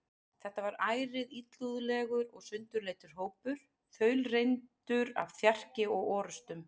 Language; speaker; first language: Icelandic; native; Icelandic